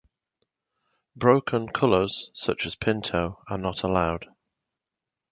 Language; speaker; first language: English; native; English